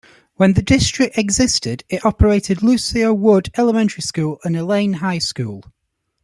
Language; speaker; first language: English; native; English